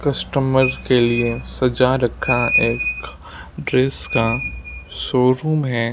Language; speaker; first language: Hindi; non-native, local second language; Punjabi